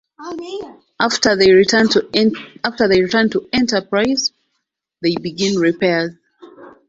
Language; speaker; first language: English; non-native, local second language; Ganda